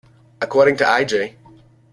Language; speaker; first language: English; native; English